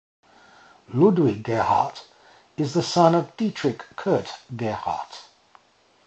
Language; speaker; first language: English; native; English